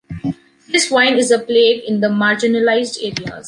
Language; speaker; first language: English; non-native, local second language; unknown